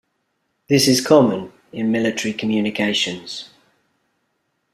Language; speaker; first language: English; native; English